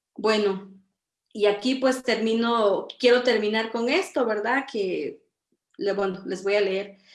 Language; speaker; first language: Spanish; non-native, local second language; Kʼicheʼ